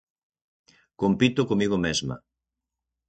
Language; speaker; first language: Galician; native; Galician